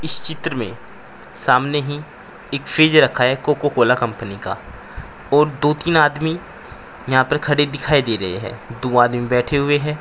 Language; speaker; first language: Hindi; native; Hindi